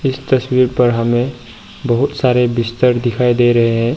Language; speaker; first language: Hindi; non-native, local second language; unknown